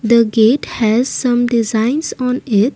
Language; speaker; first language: English; non-native, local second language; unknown